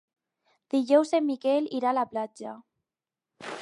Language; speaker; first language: Catalan; non-native, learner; Spanish